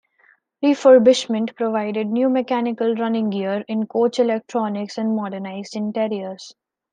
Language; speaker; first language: English; non-native, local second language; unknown